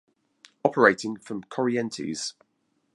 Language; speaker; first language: English; native; English